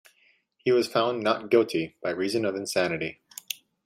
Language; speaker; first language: English; native; English